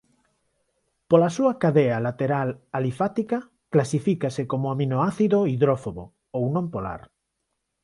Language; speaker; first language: Galician; non-native, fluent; Spanish